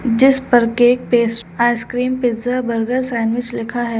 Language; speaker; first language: Hindi; native; Hindi